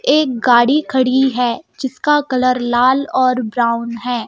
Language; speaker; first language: Hindi; native; Hindi